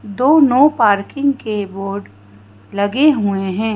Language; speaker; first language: Hindi; native; Hindi